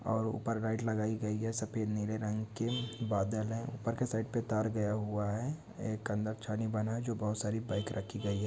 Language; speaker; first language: Hindi; non-native, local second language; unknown